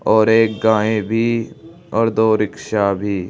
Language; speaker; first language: Hindi; native; Hindi